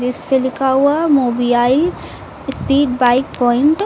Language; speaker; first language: Hindi; native; Hindi